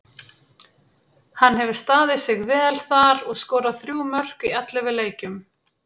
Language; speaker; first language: Icelandic; native; Icelandic